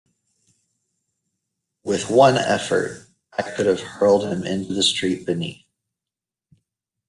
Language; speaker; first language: English; native; English